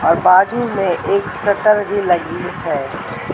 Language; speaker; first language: Hindi; native; Hindi